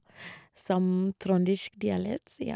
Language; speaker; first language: Norwegian; non-native, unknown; Ga